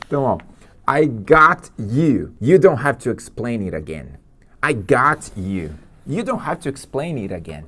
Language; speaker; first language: English; non-native, fluent; Portuguese